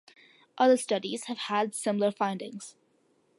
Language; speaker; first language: English; early bilingual, other home language; Malayalam